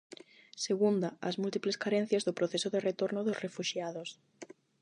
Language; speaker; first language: Galician; non-native, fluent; Spanish